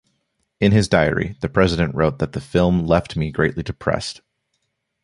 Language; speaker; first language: English; native; English